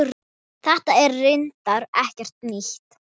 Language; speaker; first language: Icelandic; non-native, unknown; Thai